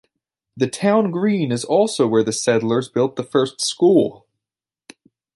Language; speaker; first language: English; native; English